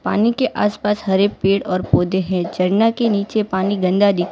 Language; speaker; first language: Hindi; non-native, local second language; Gujarati